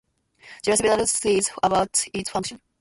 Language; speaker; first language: English; non-native, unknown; Japanese